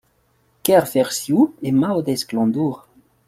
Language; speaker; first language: French; non-native, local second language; Malagasy